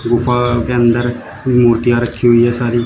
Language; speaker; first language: Hindi; native; Hindi